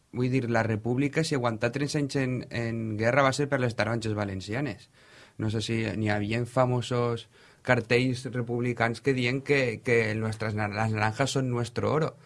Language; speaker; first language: Catalan; native; Catalan